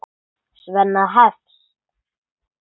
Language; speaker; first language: Icelandic; non-native, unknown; English